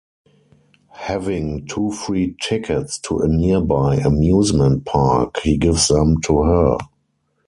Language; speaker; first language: English; non-native, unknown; German